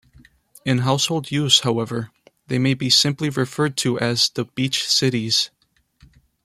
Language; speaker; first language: English; non-native, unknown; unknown